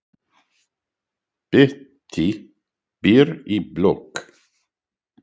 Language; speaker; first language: Icelandic; non-native, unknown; English